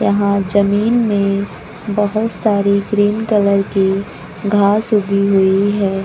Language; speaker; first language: Hindi; native; Hindi